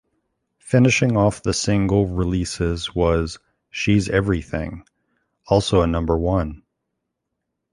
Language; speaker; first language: English; native; English